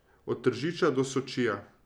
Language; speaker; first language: Slovenian; native; Slovenian